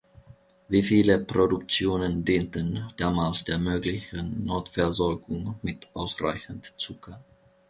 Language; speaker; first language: German; non-native, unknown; Finnish